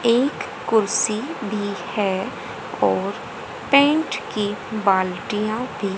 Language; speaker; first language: Hindi; native; Hindi